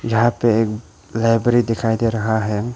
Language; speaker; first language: Hindi; non-native, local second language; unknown